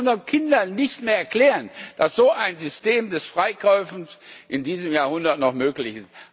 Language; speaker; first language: German; non-native, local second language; Luxembourgish